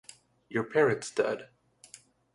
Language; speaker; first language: English; native; English